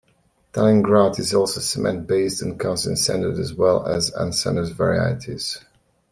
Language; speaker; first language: English; native; English